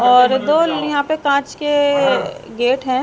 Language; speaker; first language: Hindi; native; Hindi